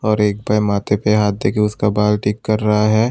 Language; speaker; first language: Hindi; non-native, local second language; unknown